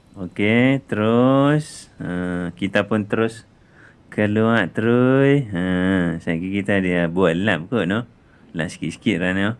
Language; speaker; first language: Malay; non-native, related language; Indonesian